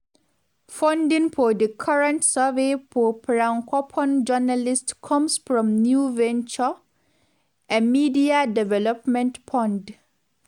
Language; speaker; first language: English; non-native, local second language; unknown